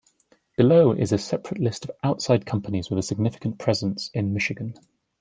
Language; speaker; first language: English; native; English